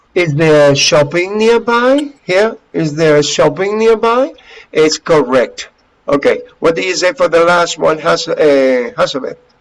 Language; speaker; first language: English; non-native, fluent; Spanish